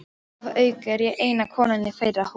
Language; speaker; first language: Icelandic; non-native, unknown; Polish